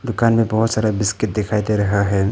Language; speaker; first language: Hindi; non-native, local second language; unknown